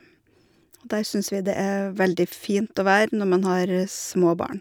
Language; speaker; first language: Norwegian; native; Norwegian